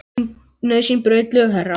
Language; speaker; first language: Icelandic; native; Icelandic